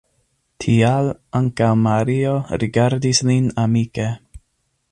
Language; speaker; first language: Esperanto; non-native, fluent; English